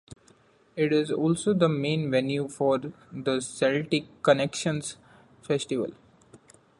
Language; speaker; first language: English; non-native, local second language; Marathi